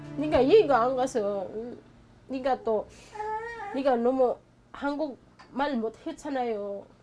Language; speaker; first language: Korean; non-native, learner; Filipino